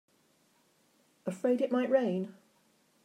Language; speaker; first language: English; native; English